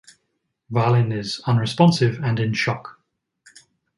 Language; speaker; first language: English; native; English